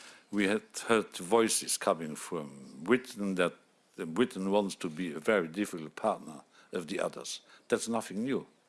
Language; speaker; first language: English; non-native, fluent; Luxembourgish